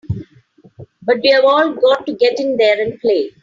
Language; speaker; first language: English; non-native, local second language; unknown